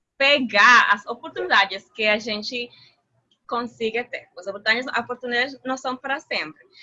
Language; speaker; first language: Portuguese; non-native, related language; Spanish